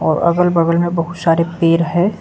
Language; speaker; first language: Hindi; non-native, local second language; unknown